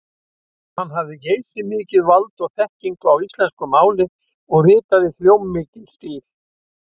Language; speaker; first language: Icelandic; native; Icelandic